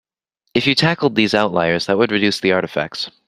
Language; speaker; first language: English; native; English